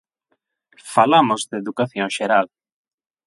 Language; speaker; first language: Galician; non-native, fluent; Spanish